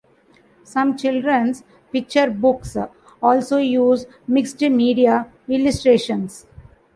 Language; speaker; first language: English; non-native, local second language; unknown